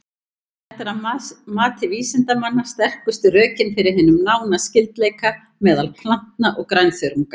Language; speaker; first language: Icelandic; native; Icelandic